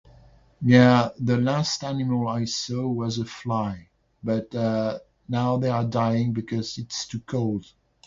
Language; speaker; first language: English; non-native, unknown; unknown